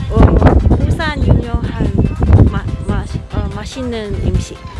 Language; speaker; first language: Korean; non-native, learner; English